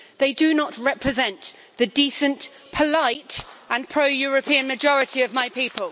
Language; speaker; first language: English; native; English